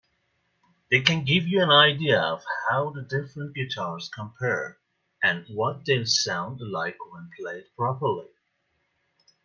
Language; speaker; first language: English; native; English